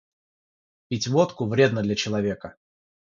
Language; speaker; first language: Russian; non-native, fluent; Georgian